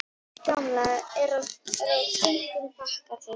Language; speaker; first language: Icelandic; native; Icelandic